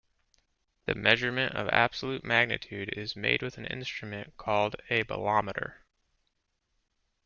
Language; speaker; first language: English; native; English